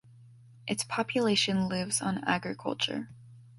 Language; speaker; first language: English; native; English